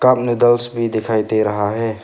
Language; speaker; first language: Hindi; non-native, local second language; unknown